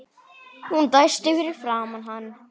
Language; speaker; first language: Icelandic; native; Icelandic